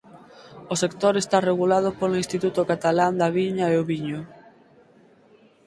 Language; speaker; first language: Galician; native; Galician